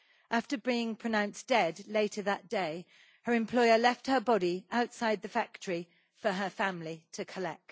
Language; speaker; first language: English; native; English